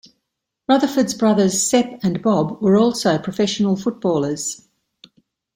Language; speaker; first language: English; native; English